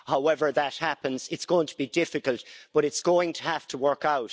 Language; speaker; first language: English; native; English